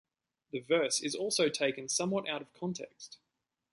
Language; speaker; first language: English; native; English